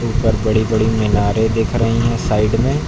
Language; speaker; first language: Hindi; native; Hindi